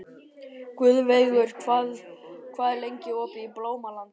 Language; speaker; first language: Icelandic; native; Icelandic